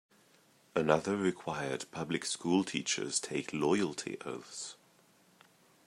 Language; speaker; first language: English; native; English